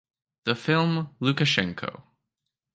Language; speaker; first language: English; native; English